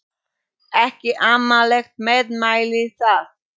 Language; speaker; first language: Icelandic; non-native, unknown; Polish